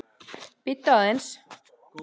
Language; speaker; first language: Icelandic; native; Icelandic